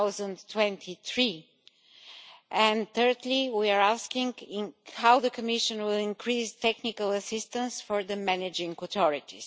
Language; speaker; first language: English; non-native, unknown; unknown